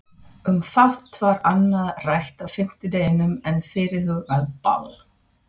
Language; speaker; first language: Icelandic; non-native, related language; Swedish